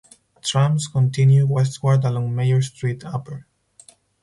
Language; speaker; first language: English; non-native, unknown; Spanish